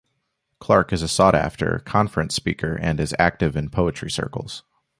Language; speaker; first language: English; native; English